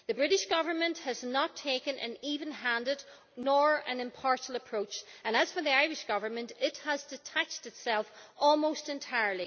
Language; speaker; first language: English; native; English